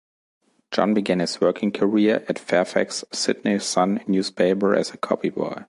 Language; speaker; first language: English; non-native, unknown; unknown